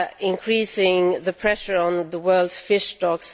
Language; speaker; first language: English; non-native, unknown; Swedish